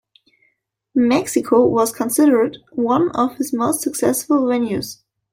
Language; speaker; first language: English; non-native, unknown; German